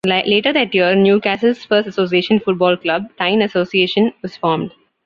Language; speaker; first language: English; non-native, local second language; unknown